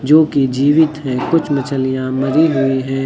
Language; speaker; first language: Hindi; native; Hindi